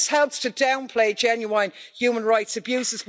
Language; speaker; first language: English; native; English